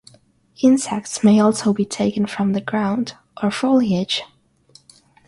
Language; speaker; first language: English; non-native, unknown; Russian